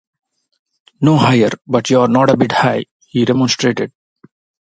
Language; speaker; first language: English; non-native, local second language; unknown